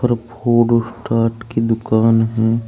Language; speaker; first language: Hindi; native; Hindi